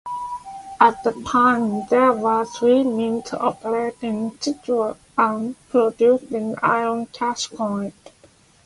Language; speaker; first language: English; non-native, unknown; Japanese